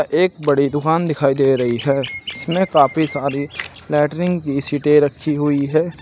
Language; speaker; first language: Hindi; native; Hindi